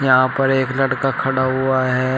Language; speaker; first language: Hindi; native; Hindi